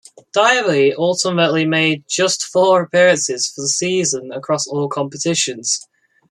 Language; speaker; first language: English; native; English